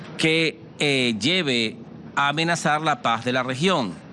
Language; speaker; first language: Spanish; native; Spanish